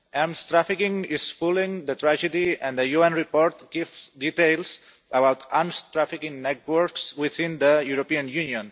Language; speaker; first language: English; non-native, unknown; Catalan